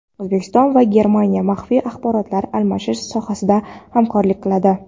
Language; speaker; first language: Uzbek; non-native, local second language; Kara-Kalpak